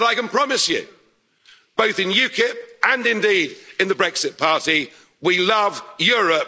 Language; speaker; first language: English; native; English